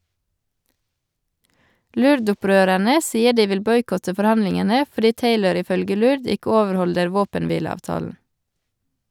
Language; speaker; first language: Norwegian; native; Norwegian